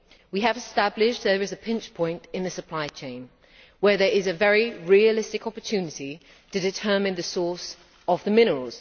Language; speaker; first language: English; native; English